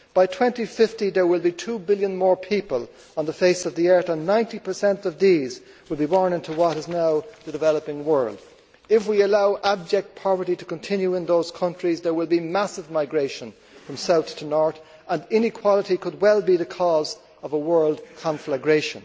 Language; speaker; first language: English; native; English